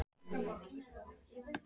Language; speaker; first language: Icelandic; native; Icelandic